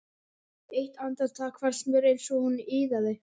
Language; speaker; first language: Icelandic; native; Icelandic